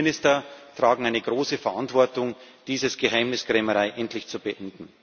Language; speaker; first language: German; native; German